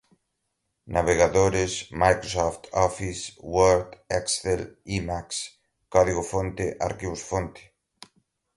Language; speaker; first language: Portuguese; non-native, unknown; Galician